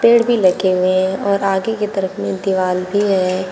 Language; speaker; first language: Hindi; native; Hindi